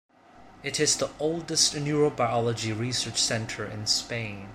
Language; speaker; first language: English; non-native, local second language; Cantonese